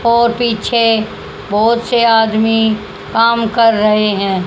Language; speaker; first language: Hindi; native; Hindi